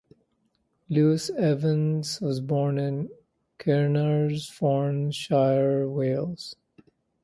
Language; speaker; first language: English; non-native, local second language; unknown